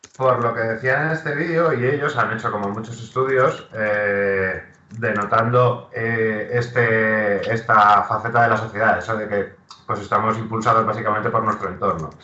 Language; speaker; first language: Spanish; native; Spanish